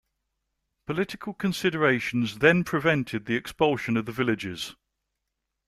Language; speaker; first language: English; native; English